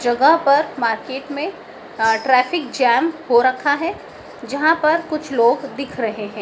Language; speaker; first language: Hindi; native; Hindi